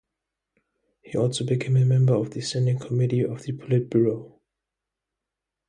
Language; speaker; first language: English; non-native, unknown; German